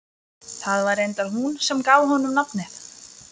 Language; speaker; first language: Icelandic; non-native, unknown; Lithuanian